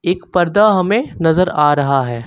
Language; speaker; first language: Hindi; native; Hindi